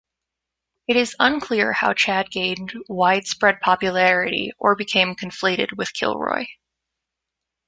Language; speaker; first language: English; native; English